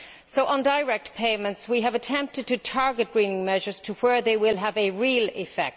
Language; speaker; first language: English; native; English